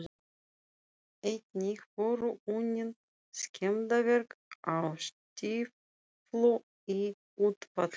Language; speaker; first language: Icelandic; non-native, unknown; Russian